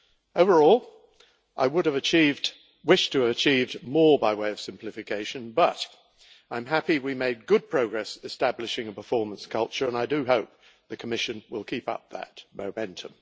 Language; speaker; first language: English; native; English